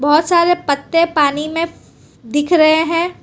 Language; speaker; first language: Hindi; non-native, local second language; Gujarati